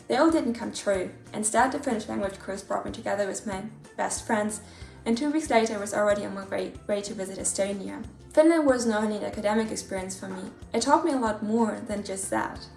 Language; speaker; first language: English; non-native, fluent; German